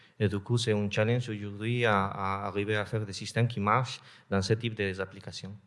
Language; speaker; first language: French; non-native, fluent; Spanish